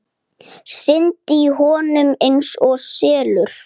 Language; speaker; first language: Icelandic; native; Icelandic